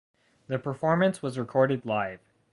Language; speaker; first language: English; native; English